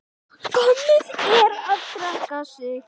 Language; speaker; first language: Icelandic; native; Icelandic